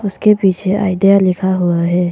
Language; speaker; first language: Hindi; non-native, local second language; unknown